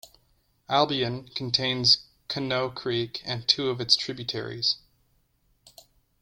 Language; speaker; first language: English; native; English